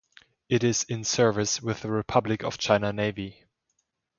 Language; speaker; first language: English; non-native, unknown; German